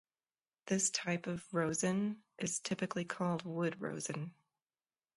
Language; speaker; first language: English; native; English